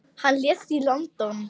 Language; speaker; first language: Icelandic; non-native, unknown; Polish